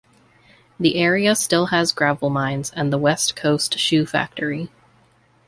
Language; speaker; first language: English; native; English